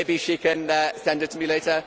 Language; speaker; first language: English; native; English